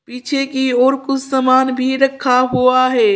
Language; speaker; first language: Hindi; native; Hindi